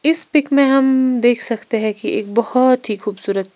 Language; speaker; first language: Hindi; non-native, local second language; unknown